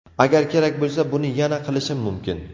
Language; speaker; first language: Uzbek; native; Uzbek